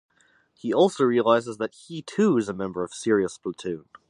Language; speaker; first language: English; native; English